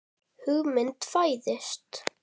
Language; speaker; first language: Icelandic; native; Icelandic